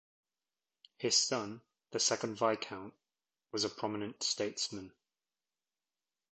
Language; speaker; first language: English; native; English